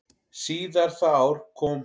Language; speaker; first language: Icelandic; native; Icelandic